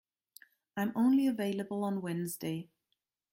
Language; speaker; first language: English; non-native, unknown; German